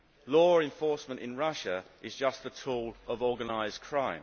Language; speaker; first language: English; native; English